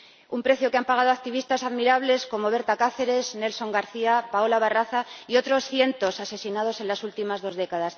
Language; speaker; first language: Spanish; native; Spanish